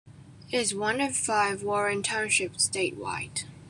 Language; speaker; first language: English; non-native, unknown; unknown